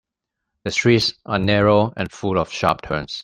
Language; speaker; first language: English; non-native, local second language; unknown